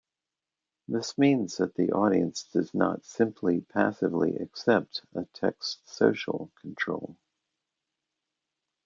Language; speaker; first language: English; native; English